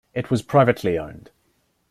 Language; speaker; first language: English; native; English